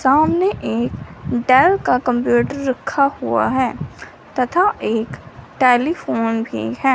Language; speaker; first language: Hindi; non-native, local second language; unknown